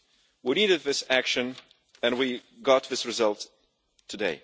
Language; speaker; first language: English; non-native, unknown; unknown